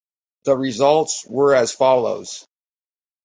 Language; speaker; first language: English; native; English